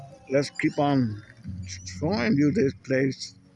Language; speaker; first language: English; non-native, fluent; Spanish